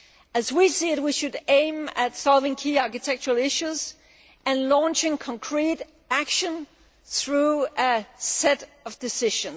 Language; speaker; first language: English; non-native, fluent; Danish